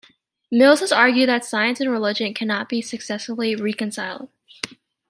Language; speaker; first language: English; native; English